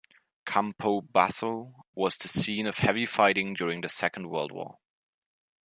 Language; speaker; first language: English; non-native, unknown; German